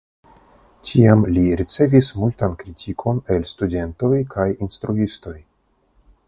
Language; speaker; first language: Esperanto; non-native, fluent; Russian